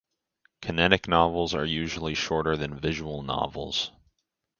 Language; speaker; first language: English; native; English